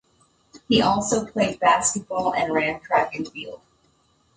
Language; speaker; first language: English; native; English